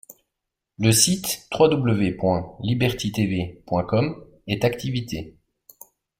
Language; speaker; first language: French; native; French